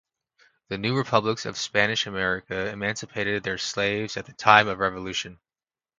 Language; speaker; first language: English; native; English